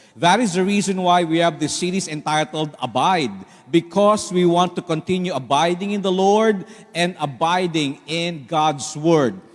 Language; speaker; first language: English; non-native, local second language; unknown